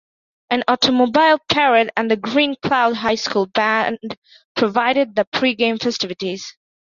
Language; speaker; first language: English; non-native, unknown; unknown